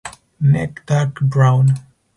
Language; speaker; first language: English; non-native, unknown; Spanish